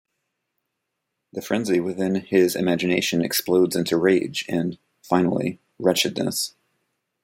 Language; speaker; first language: English; native; English